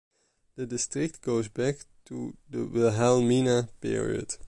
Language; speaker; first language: English; non-native, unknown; Dutch